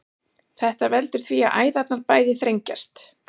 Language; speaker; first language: Icelandic; native; Icelandic